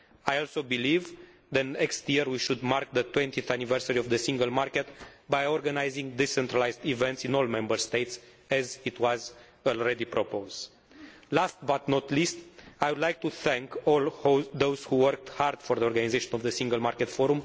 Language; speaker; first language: English; non-native, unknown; Romanian